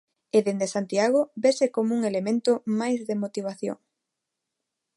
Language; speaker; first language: Galician; non-native, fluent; Spanish